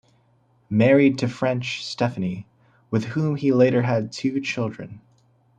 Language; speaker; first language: English; native; English